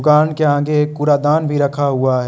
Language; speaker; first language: Hindi; non-native, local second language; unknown